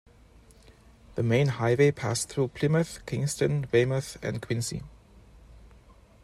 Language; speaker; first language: English; non-native, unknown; German